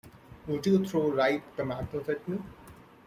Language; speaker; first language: English; non-native, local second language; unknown